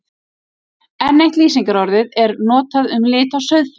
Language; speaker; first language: Icelandic; native; Icelandic